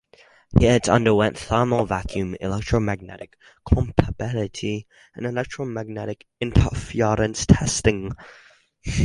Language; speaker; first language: English; native; English